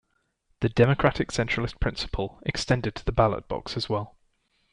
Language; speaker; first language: English; native; English